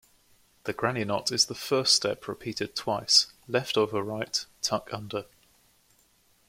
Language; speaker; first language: English; native; English